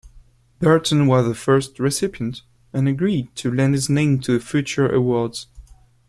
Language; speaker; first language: English; non-native, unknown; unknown